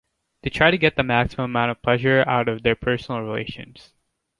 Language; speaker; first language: English; native; English